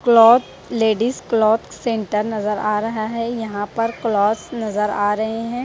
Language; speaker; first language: Hindi; non-native, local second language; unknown